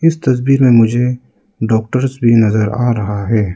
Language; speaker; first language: Hindi; non-native, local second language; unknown